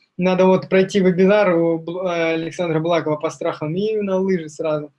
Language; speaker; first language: Russian; native; Russian